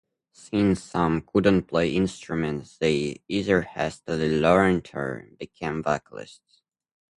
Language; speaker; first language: English; native; English